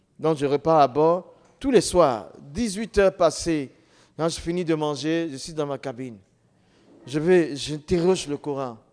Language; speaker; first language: French; non-native, local second language; Dyula